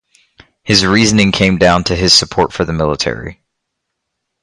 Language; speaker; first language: English; native; English